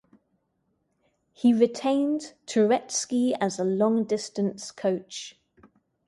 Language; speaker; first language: English; native; English